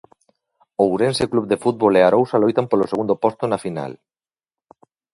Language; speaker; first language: Galician; native; Galician